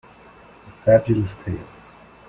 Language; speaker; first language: English; non-native, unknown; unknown